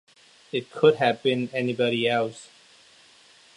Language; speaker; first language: English; non-native, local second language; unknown